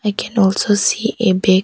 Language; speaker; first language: English; non-native, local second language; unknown